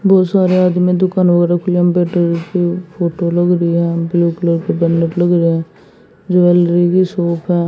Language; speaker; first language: Hindi; native; Hindi